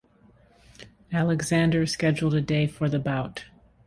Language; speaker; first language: English; native; English